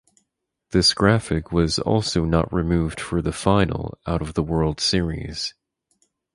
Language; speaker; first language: English; native; English